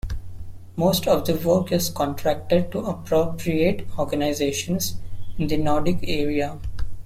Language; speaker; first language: English; non-native, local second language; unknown